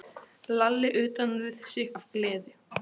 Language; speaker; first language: Icelandic; non-native, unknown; Polish